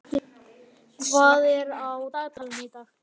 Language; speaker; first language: Icelandic; native; Icelandic